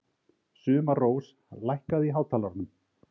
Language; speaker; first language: Icelandic; native; Icelandic